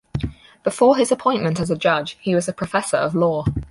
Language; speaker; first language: English; native; English